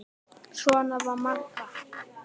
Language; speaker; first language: Icelandic; native; Icelandic